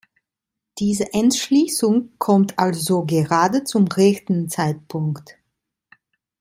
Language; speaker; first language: German; non-native, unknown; Italian